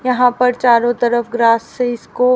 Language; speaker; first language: Hindi; native; Hindi